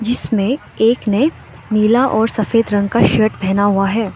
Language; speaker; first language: Hindi; non-native, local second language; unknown